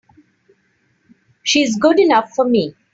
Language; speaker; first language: English; non-native, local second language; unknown